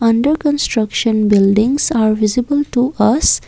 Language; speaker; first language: English; non-native, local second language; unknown